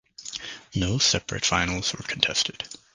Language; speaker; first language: English; native; English